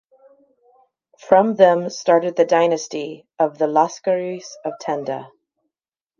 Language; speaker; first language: English; native; English